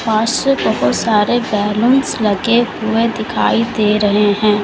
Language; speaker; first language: Hindi; native; Hindi